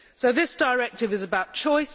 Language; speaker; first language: English; native; English